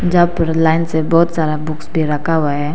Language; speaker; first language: Hindi; non-native, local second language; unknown